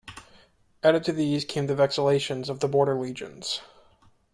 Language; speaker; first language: English; native; English